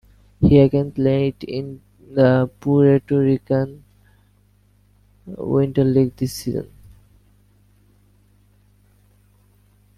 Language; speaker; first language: English; non-native, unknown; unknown